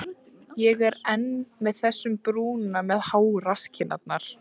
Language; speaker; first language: Icelandic; native; Icelandic